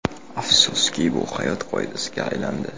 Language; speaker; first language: Uzbek; native; Uzbek